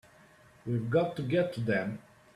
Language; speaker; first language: English; native; English